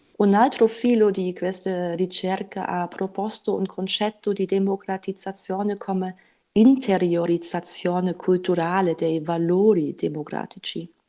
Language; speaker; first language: Italian; non-native, fluent; German